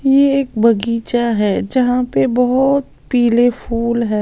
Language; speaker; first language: Hindi; non-native, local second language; Punjabi